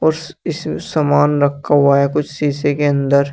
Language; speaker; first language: Hindi; native; Hindi